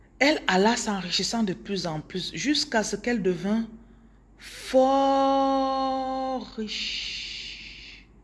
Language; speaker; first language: French; non-native, local second language; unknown